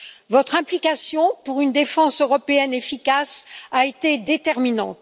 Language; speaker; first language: French; native; French